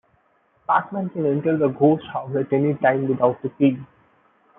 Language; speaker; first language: English; non-native, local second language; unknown